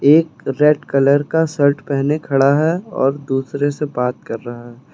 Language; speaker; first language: Hindi; native; Hindi